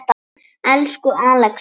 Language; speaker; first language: Icelandic; native; Icelandic